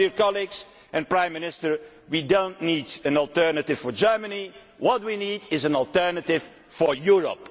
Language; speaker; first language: English; non-native, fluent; Dutch